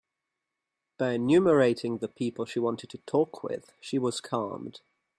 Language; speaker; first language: English; native; English